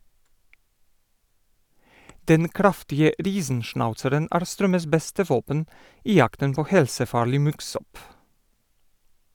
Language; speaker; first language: Norwegian; non-native, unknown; Polish